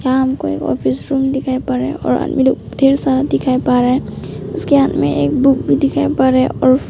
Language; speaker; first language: Hindi; non-native, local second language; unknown